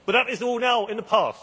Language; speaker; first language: English; native; English